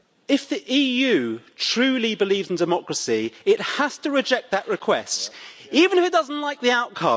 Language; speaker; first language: English; native; English